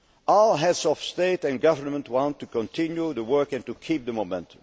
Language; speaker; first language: English; non-native, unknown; Dutch